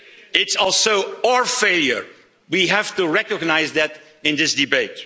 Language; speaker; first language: English; non-native, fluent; Dutch